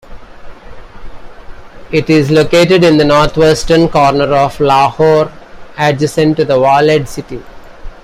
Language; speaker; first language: English; non-native, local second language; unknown